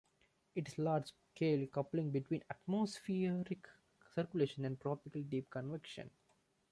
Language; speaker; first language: English; non-native, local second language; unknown